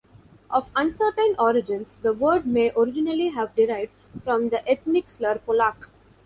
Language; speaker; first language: English; non-native, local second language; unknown